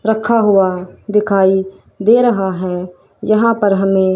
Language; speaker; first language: Hindi; native; Hindi